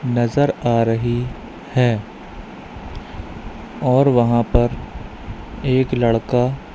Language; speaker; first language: Hindi; native; Hindi